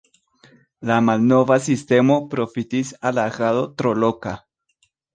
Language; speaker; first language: Esperanto; non-native, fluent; Spanish